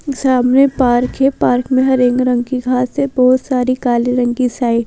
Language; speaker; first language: Hindi; native; Hindi